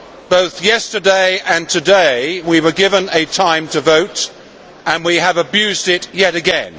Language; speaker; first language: English; native; English